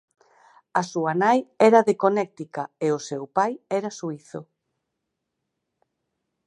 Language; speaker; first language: Galician; native; Galician